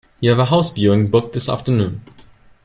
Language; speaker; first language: English; non-native, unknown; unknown